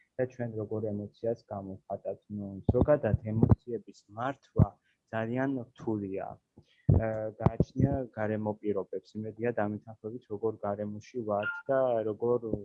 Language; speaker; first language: Georgian; native; Georgian